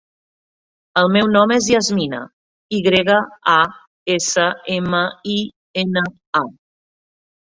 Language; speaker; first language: Catalan; native; Catalan